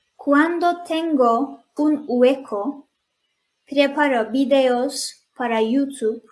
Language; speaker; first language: Spanish; non-native, fluent; Turkish